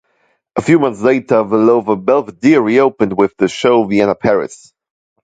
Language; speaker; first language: English; non-native, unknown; German